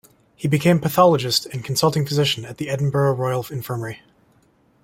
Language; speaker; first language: English; native; English